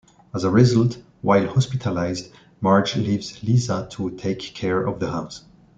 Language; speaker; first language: English; non-native, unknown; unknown